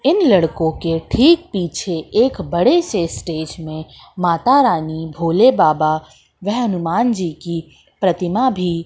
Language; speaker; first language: Hindi; native; Hindi